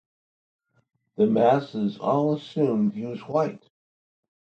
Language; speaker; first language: English; native; English